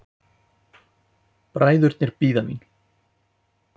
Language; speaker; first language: Icelandic; native; Icelandic